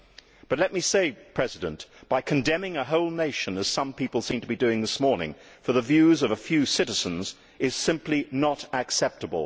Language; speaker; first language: English; native; English